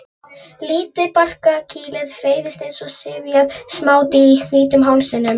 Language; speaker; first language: Icelandic; non-native, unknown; Polish